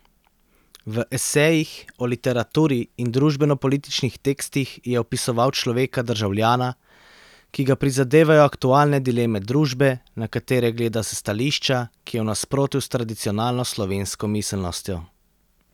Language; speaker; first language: Slovenian; native; Slovenian